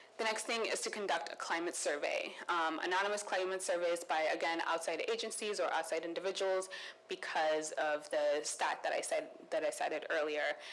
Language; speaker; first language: English; non-native, local second language; Kikuyu